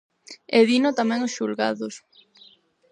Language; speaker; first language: Galician; non-native, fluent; Spanish